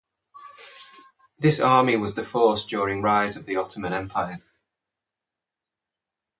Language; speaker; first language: English; native; English